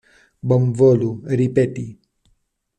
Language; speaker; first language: Esperanto; non-native, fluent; Spanish